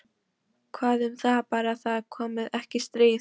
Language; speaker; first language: Icelandic; non-native, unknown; Polish